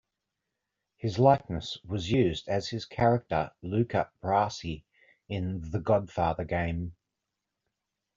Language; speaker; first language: English; native; English